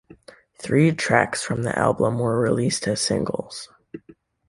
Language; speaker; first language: English; native; English